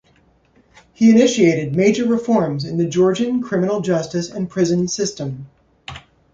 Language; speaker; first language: English; native; English